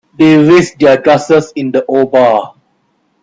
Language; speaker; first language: English; non-native, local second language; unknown